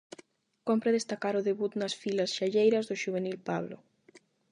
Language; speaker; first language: Galician; non-native, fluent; Spanish